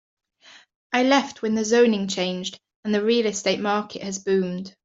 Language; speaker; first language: English; native; English